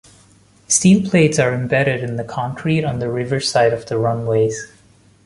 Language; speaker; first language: English; non-native, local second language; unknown